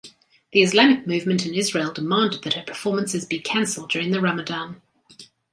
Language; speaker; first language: English; native; English